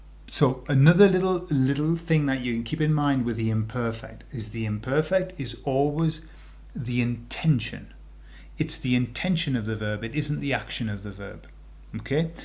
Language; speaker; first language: English; native; English